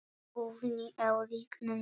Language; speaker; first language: Icelandic; non-native, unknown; Polish